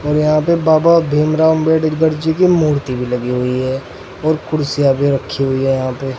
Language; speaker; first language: Hindi; native; Hindi